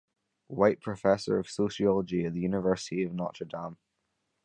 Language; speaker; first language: English; native; English